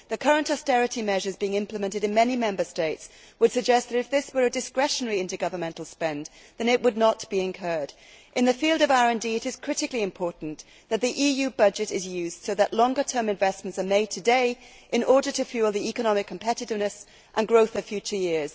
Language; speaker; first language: English; native; English